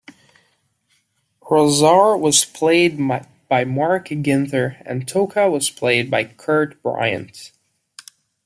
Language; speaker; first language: English; non-native, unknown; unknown